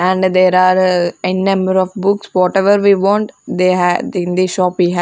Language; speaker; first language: English; non-native, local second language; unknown